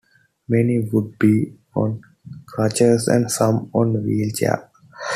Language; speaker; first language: English; non-native, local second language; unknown